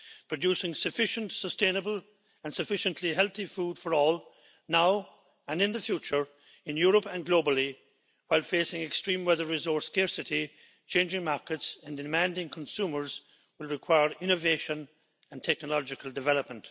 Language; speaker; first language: English; native; English